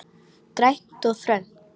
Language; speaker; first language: Icelandic; non-native, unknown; Polish